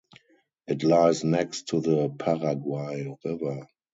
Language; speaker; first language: English; non-native, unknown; German